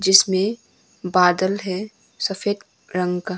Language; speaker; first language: Hindi; non-native, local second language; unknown